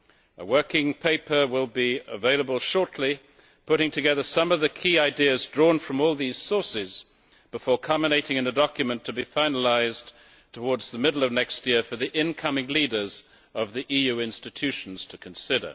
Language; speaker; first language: English; native; English